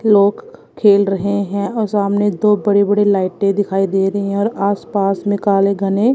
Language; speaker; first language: Hindi; non-native, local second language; Punjabi